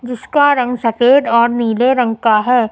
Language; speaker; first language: Hindi; native; Hindi